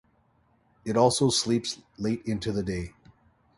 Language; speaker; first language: English; native; English